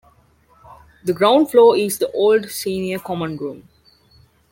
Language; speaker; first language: English; non-native, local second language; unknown